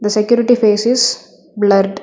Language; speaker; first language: English; non-native, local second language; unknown